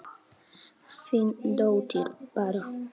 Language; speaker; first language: Icelandic; non-native, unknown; Polish